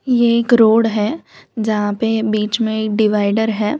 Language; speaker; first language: Hindi; non-native, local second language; Gujarati